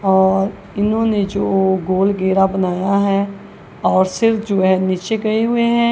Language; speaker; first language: Hindi; non-native, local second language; Punjabi